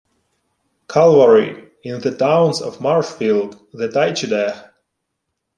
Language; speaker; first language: English; non-native, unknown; Ukrainian